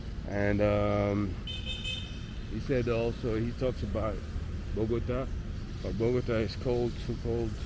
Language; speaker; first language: English; native; English